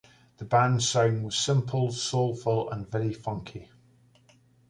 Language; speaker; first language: English; native; English